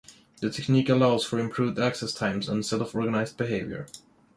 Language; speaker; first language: English; non-native, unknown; Swedish